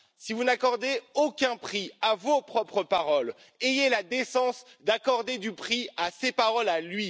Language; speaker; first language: French; native; French